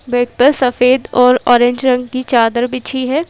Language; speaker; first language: Hindi; native; Hindi